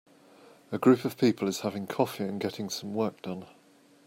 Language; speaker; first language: English; native; English